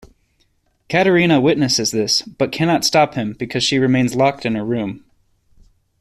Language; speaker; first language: English; native; English